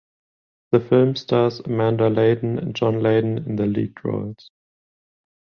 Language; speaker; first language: English; non-native, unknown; German